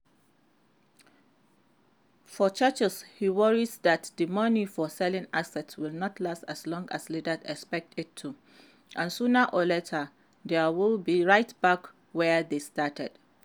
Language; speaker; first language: English; non-native, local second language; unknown